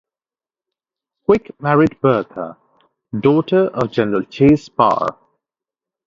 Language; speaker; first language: English; non-native, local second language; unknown